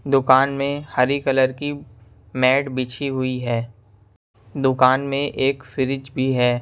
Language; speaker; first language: Hindi; non-native, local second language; Punjabi